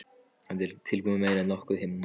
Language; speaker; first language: Icelandic; non-native, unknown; Polish